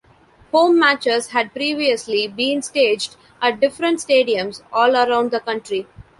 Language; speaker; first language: English; non-native, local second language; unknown